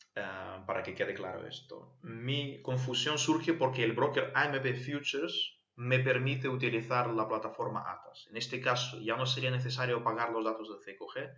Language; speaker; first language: Spanish; non-native, fluent; Ukrainian